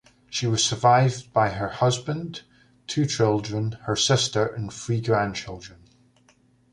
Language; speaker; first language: English; native; English